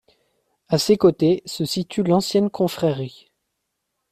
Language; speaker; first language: French; native; French